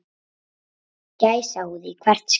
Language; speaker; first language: Icelandic; native; Icelandic